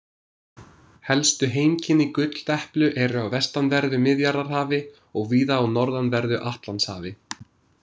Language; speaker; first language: Icelandic; non-native, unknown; English